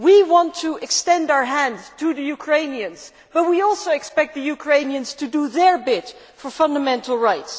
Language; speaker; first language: English; non-native, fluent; Dutch